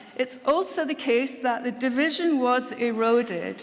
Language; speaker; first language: English; native; English